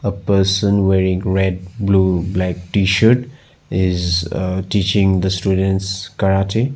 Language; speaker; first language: English; non-native, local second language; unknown